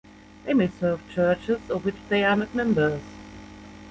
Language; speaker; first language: English; non-native, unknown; German